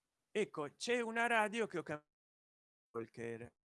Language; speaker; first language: Italian; native; Italian